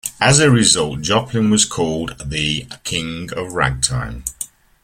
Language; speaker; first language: English; native; English